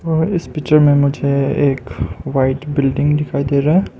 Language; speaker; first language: Hindi; non-native, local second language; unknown